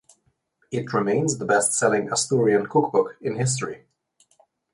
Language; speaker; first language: English; non-native, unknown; Slovenian